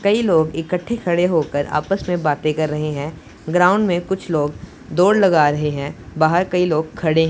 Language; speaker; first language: Hindi; non-native, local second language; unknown